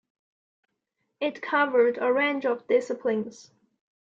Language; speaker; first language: English; non-native, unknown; Chinese